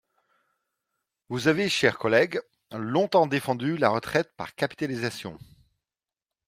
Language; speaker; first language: French; non-native, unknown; Dutch